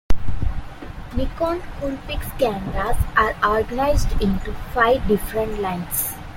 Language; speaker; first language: English; non-native, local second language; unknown